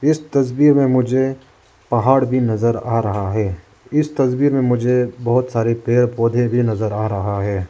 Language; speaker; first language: Hindi; non-native, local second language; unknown